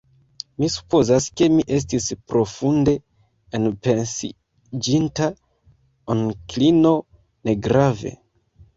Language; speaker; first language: Esperanto; non-native, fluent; Kinyarwanda